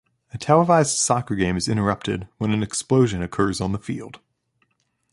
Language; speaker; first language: English; native; English